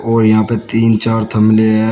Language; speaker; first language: Hindi; native; Hindi